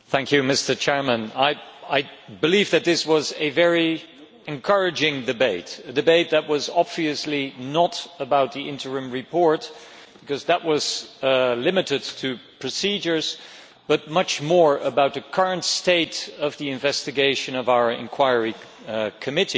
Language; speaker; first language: English; non-native, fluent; Dutch